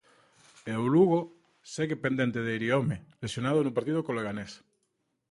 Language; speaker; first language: Galician; native; Galician